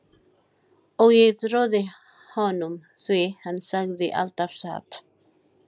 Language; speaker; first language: Icelandic; non-native, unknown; Filipino